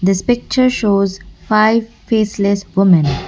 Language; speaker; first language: English; non-native, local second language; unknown